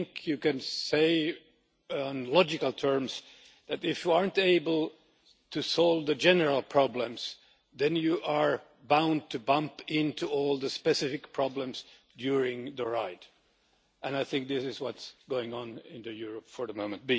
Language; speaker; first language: English; non-native, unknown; Finnish